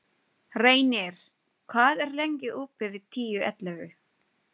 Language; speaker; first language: Icelandic; non-native, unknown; Filipino